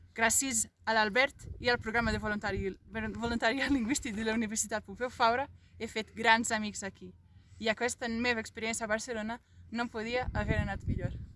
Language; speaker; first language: Catalan; non-native, fluent; Portuguese